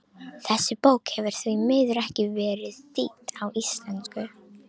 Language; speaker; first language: Icelandic; non-native, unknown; Romanian